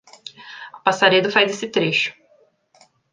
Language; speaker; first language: Portuguese; native; Portuguese